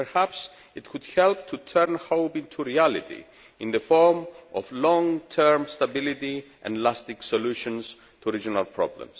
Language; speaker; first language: English; non-native, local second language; Greek